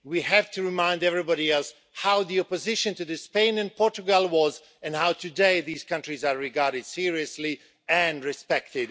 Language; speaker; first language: English; non-native, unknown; Swedish